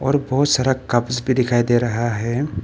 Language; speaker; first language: Hindi; early bilingual, other home language; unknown